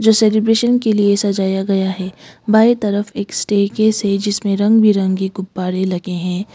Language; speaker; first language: Hindi; non-native, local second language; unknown